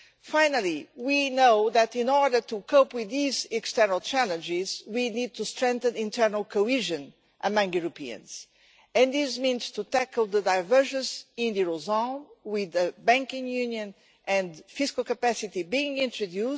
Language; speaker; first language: English; non-native, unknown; Portuguese